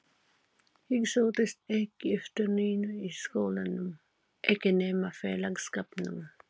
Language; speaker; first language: Icelandic; non-native, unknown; Filipino